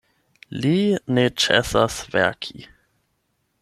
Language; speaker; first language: Esperanto; non-native, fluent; German